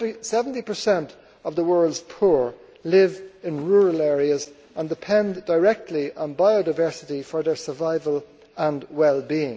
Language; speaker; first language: English; native; English